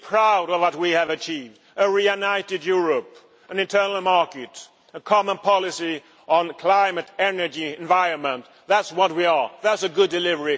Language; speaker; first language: English; non-native, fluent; Swedish